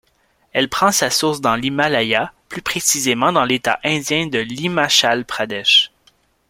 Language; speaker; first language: French; native; French